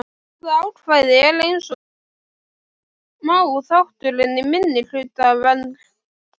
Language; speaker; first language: Icelandic; native; Icelandic